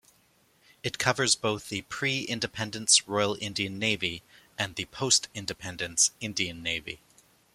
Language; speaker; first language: English; native; English